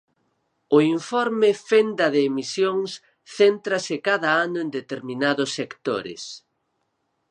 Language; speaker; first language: Galician; native; Galician